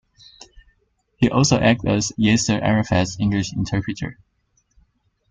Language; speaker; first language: English; non-native, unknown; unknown